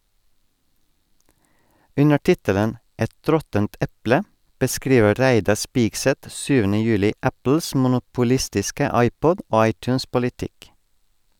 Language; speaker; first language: Norwegian; non-native, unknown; Estonian